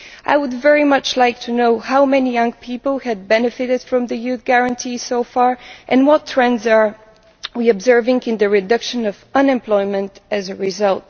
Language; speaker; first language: English; non-native, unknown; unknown